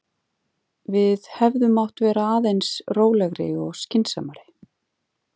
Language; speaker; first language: Icelandic; native; Icelandic